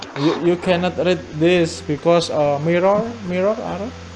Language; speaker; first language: English; non-native, learner; Indonesian